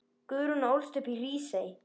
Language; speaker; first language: Icelandic; native; Icelandic